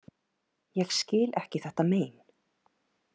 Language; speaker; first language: Icelandic; native; Icelandic